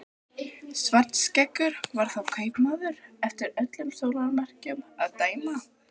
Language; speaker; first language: Icelandic; native; Icelandic